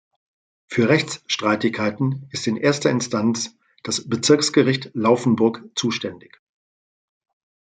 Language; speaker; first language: German; native; German